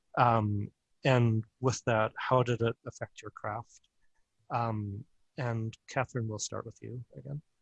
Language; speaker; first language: English; native; English